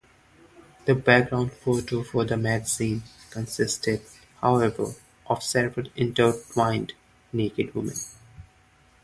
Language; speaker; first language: English; non-native, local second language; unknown